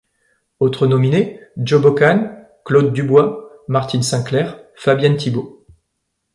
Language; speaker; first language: French; native; French